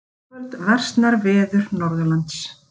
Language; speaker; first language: Icelandic; native; Icelandic